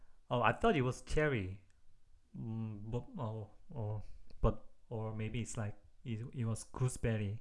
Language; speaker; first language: English; non-native, fluent; Korean